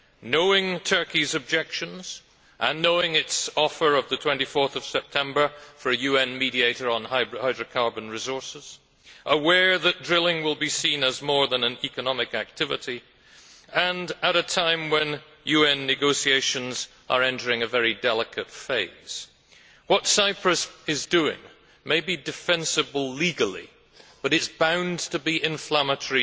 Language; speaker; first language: English; native; English